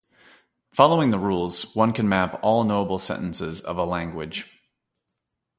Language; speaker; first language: English; native; English